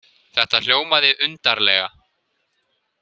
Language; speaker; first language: Icelandic; native; Icelandic